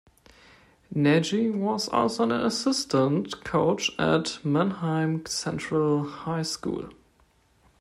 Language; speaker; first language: English; non-native, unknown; German